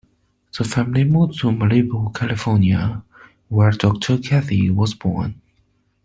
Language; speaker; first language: English; non-native, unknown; Chinese